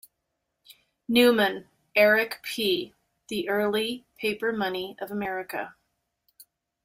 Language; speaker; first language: English; native; English